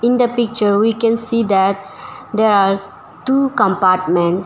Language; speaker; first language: English; non-native, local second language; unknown